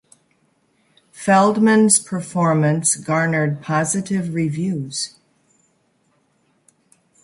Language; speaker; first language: English; native; English